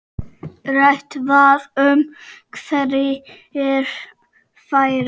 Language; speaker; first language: Icelandic; non-native, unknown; Czech